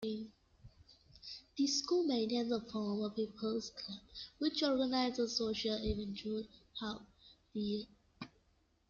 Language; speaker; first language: English; non-native, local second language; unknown